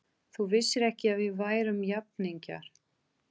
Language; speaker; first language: Icelandic; non-native, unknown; Portuguese